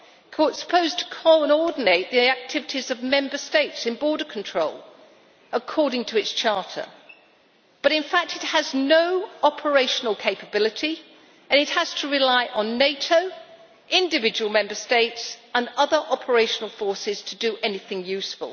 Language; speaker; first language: English; native; English